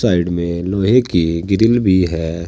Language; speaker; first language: Hindi; native; Hindi